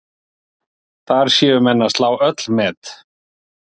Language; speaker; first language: Icelandic; native; Icelandic